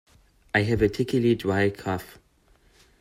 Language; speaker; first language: English; non-native, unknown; German